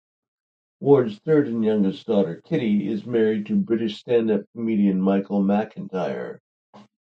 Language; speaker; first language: English; native; English